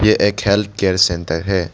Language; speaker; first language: Hindi; non-native, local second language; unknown